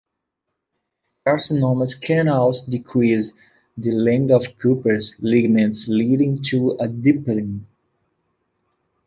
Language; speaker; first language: English; non-native, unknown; Portuguese